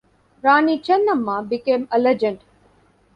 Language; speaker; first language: English; non-native, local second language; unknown